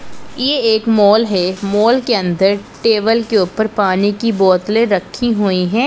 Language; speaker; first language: Hindi; non-native, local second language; Punjabi